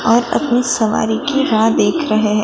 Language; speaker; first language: Hindi; non-native, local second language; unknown